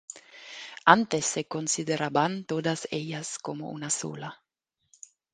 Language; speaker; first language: Spanish; non-native, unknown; German